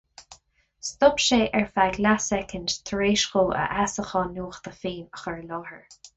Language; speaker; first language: Irish; non-native, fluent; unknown